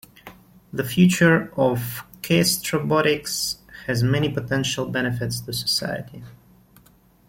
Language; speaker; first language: English; non-native, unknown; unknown